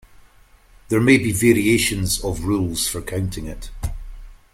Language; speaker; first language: English; native; English